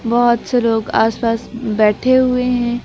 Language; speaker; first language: Hindi; native; Hindi